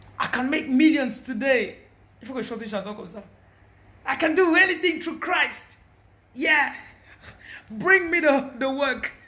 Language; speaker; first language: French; non-native, local second language; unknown